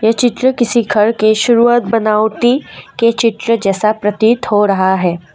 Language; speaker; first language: Hindi; non-native, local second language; Assamese